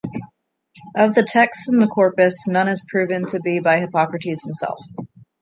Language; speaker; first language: English; native; English